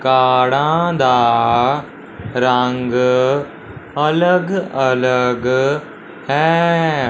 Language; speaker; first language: Hindi; non-native, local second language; Punjabi